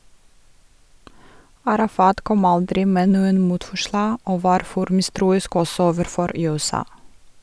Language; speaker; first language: Norwegian; non-native, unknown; Russian